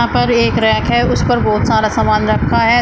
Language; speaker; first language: Hindi; native; Hindi